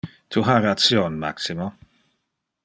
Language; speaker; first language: Interlingua; non-native, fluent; Dutch